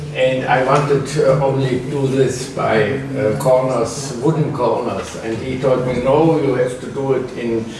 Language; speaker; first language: English; non-native, fluent; German